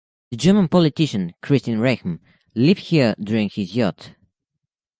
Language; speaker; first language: English; native; English